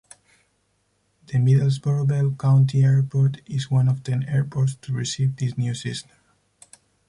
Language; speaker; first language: English; non-native, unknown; Spanish